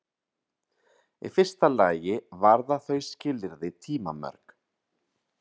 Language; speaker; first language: Icelandic; non-native, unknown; Catalan